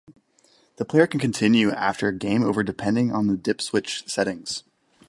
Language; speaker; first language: English; native; English